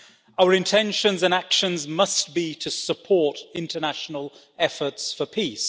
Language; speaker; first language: English; native; English